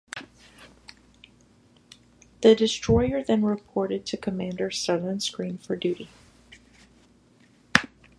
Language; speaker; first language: English; native; English